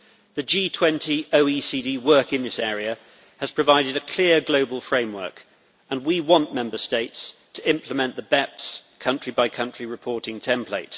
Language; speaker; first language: English; native; English